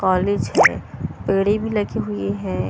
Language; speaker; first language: Hindi; non-native, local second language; Punjabi